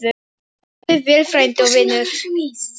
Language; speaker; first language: Icelandic; non-native, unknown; Polish